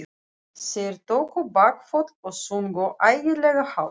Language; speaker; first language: Icelandic; non-native, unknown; Russian